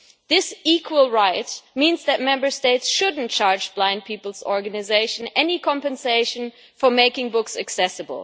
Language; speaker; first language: English; non-native, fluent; German